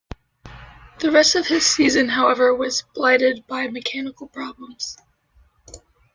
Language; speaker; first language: English; native; English